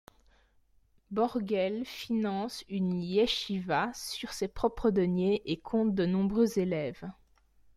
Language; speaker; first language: French; native; French